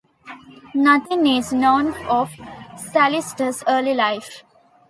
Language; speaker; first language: English; non-native, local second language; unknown